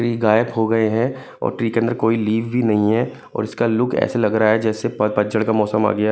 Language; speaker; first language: Hindi; non-native, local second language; Punjabi